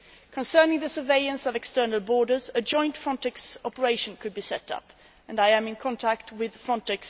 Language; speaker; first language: English; non-native, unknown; Swedish